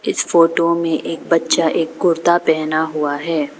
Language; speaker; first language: Hindi; non-native, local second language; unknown